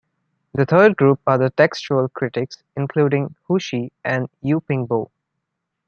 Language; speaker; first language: English; non-native, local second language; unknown